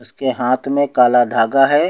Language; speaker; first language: Hindi; native; Hindi